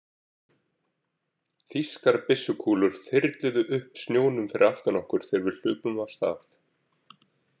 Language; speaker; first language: Icelandic; native; Icelandic